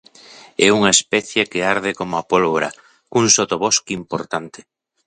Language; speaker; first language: Galician; native; Galician